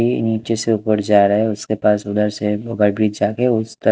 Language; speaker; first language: Hindi; non-native, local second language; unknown